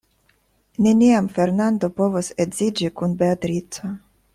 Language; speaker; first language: Esperanto; non-native, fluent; Russian